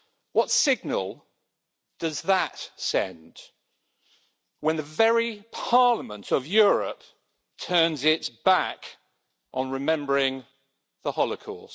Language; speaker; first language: English; native; English